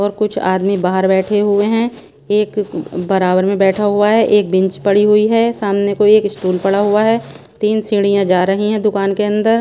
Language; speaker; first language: Hindi; non-native, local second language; Punjabi